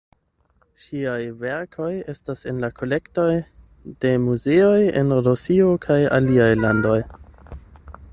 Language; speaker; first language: Esperanto; non-native, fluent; German